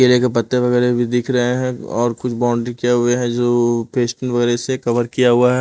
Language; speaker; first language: Hindi; non-native, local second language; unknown